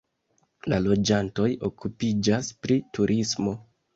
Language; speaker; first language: Esperanto; non-native, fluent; Kinyarwanda